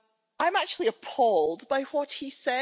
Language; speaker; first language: English; native; English